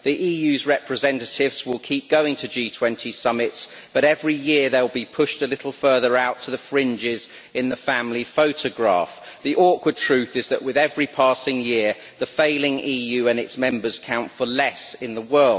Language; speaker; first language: English; native; English